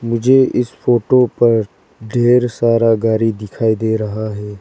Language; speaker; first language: Hindi; non-native, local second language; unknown